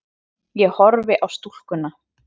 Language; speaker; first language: Icelandic; native; Icelandic